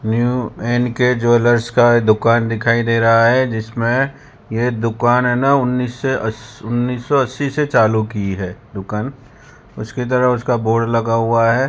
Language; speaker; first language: Hindi; non-native, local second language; Gujarati